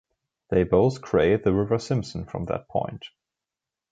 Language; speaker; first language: English; non-native, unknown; German